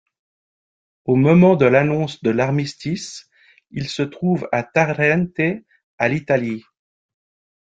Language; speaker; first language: French; native; French